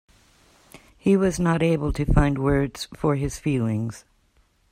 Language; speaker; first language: English; native; English